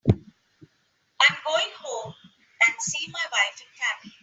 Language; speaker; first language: English; non-native, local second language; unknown